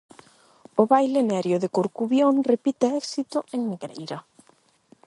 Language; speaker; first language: Galician; non-native, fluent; Spanish